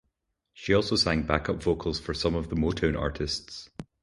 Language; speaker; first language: English; native; English